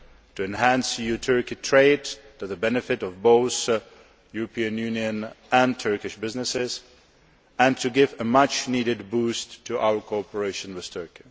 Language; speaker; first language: English; non-native, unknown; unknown